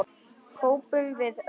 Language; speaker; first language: Icelandic; non-native, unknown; Vietnamese